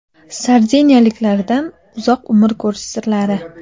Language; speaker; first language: Uzbek; native; Uzbek